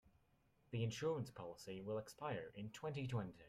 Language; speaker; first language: English; native; English